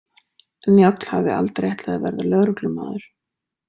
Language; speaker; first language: Icelandic; native; Icelandic